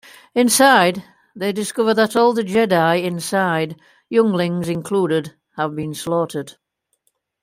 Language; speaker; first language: English; native; English